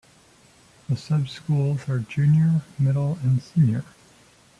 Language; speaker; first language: English; native; English